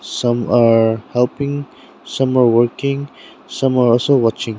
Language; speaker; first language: English; non-native, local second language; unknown